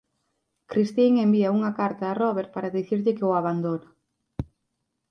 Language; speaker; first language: Galician; native; Galician